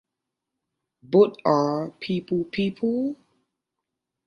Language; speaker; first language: English; native; English